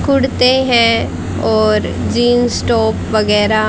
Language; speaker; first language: Hindi; native; Hindi